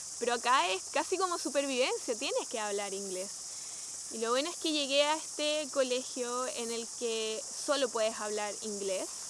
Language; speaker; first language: Spanish; native; Spanish